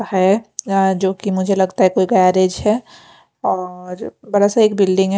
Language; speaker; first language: Hindi; non-native, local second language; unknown